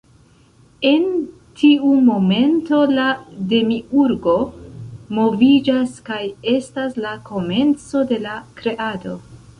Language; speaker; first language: Esperanto; non-native, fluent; Central Kurdish